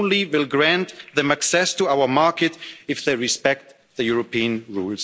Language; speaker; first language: English; non-native, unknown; German